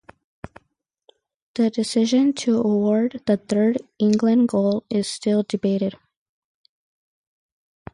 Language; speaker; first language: English; native; English